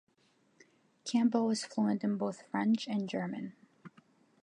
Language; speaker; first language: English; non-native, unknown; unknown